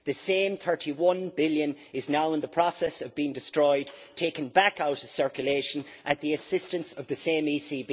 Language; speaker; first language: English; native; English